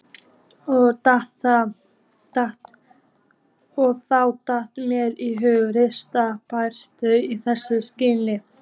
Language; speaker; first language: Icelandic; native; Icelandic